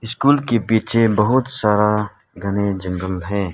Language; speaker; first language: Hindi; non-native, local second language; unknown